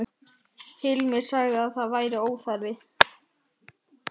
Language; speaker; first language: Icelandic; native; Icelandic